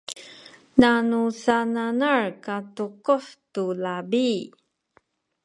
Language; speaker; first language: Sakizaya; non-native, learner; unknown